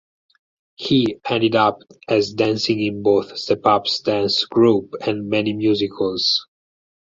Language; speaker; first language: English; non-native, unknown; Italian